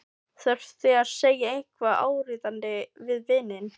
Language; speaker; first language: Icelandic; non-native, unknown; Filipino